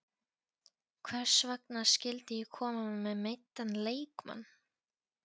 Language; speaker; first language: Icelandic; non-native, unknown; Polish